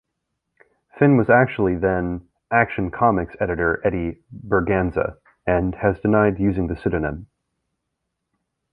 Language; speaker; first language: English; native; English